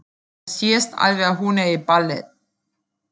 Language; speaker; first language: Icelandic; non-native, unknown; German